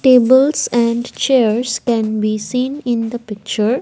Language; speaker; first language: English; non-native, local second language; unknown